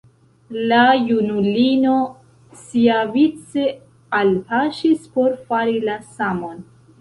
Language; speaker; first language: Esperanto; non-native, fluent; Central Kurdish